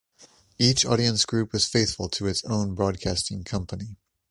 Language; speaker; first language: English; native; English